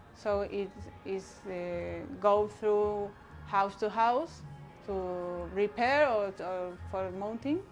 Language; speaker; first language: English; non-native, learner; Spanish